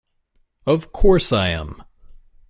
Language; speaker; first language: English; native; English